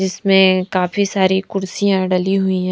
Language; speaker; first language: Hindi; non-native, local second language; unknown